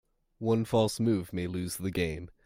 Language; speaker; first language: English; native; English